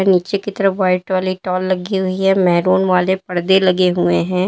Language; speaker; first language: Hindi; native; Hindi